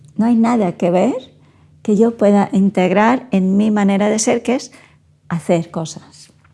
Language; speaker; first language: Spanish; non-native, fluent; Portuguese